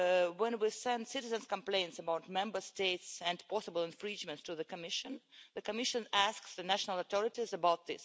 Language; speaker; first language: English; non-native, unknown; Russian